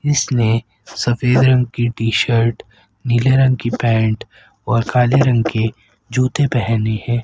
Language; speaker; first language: Hindi; native; Hindi